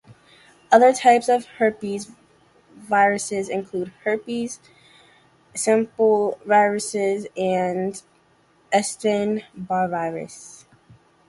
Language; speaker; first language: English; native; English